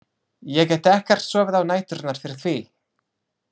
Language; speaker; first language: Icelandic; non-native, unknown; English